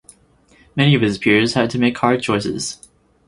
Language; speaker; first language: English; native; English